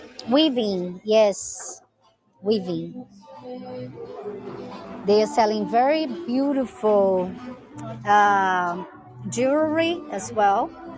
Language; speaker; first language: English; non-native, fluent; Portuguese